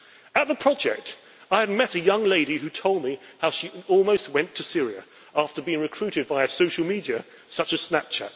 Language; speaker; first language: English; native; English